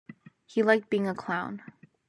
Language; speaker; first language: English; native; English